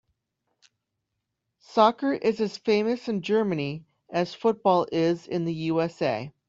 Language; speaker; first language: English; native; English